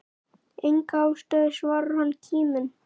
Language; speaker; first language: Icelandic; native; Icelandic